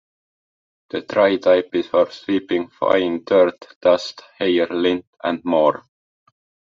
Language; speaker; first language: English; non-native, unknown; Estonian